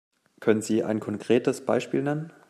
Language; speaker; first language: German; native; German